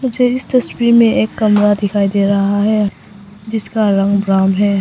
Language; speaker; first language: Hindi; non-native, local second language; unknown